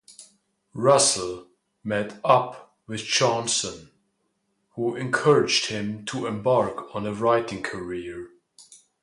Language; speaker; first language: English; non-native, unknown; German